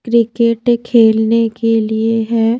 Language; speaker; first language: Hindi; native; Hindi